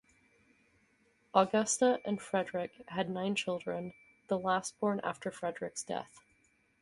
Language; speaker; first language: English; native; English